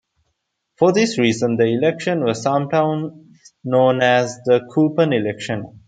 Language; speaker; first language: English; non-native, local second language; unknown